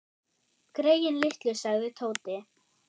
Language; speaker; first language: Icelandic; non-native, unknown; German